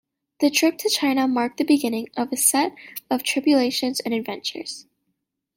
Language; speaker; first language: English; native; English